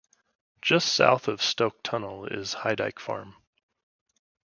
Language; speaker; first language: English; native; English